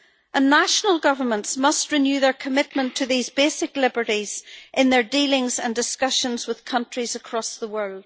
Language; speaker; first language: English; native; English